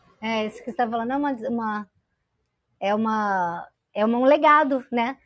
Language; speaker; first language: Portuguese; native; Portuguese